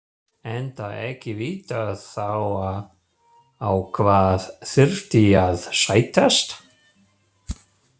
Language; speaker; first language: Icelandic; non-native, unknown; German